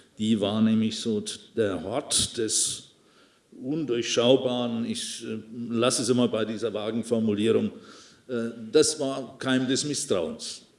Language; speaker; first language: German; native; German